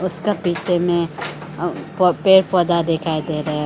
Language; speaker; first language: Hindi; non-native, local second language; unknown